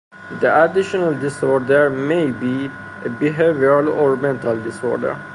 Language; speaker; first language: English; non-native, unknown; Persian